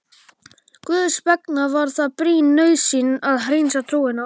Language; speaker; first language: Icelandic; non-native, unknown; Polish